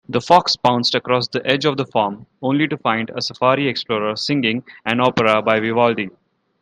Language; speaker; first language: English; non-native, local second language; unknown